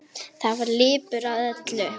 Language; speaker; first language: Icelandic; native; Icelandic